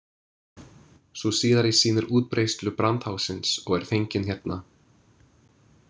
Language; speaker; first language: Icelandic; non-native, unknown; English